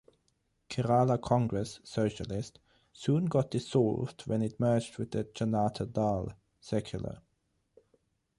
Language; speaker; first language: English; non-native, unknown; German